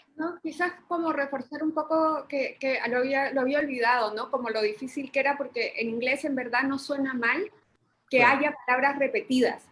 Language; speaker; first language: Spanish; native; Spanish